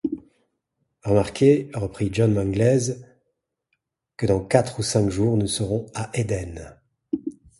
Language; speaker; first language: French; native; French